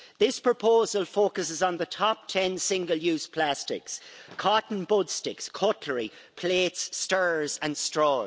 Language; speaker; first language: English; native; English